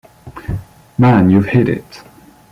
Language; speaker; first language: English; non-native, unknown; French